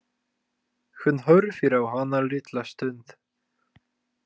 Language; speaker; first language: Icelandic; non-native, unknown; Polish